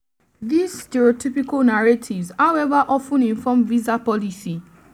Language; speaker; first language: English; non-native, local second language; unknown